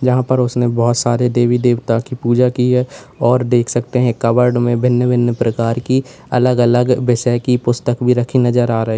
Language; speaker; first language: Hindi; native; Hindi